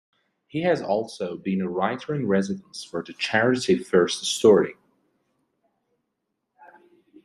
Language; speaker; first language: English; non-native, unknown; Persian